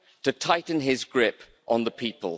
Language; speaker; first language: English; native; English